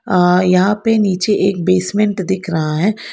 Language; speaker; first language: Hindi; non-native, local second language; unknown